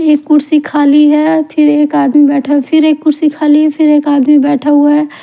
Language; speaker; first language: Hindi; native; Hindi